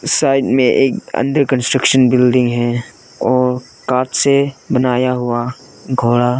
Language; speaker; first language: Hindi; non-native, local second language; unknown